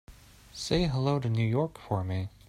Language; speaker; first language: English; native; English